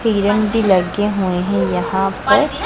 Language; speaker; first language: Hindi; non-native, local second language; Punjabi